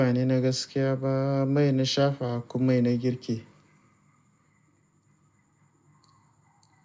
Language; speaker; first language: Hausa; native; Hausa